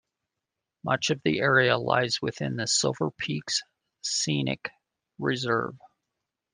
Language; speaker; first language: English; native; English